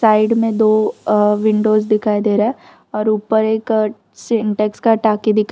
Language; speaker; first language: Hindi; non-native, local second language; Gujarati